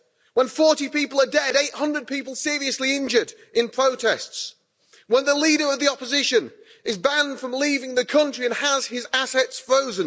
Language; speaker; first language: English; native; English